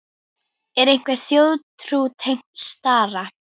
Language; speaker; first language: Icelandic; native; Icelandic